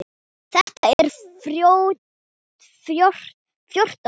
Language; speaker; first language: Icelandic; non-native, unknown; Thai